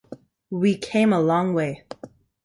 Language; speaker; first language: English; native; English